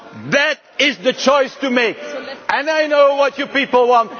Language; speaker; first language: English; non-native, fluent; Dutch